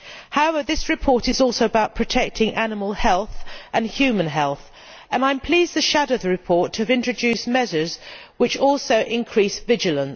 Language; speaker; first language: English; native; English